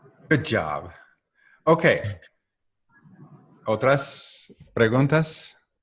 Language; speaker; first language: Spanish; non-native, learner; English